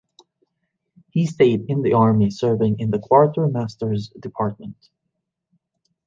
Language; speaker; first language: English; native; English